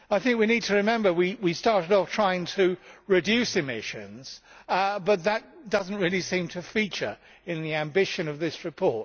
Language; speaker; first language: English; native; English